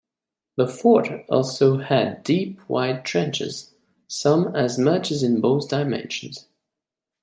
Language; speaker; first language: English; non-native, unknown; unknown